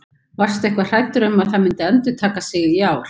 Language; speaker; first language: Icelandic; native; Icelandic